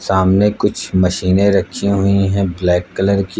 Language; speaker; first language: Hindi; native; Hindi